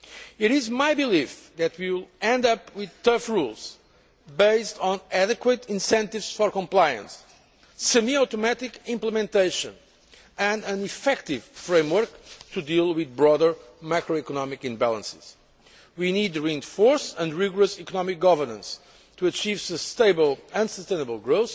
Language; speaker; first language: English; non-native, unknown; Portuguese